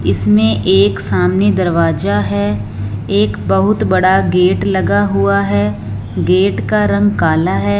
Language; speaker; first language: Hindi; non-native, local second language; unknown